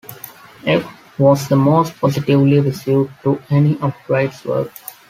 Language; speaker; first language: English; non-native, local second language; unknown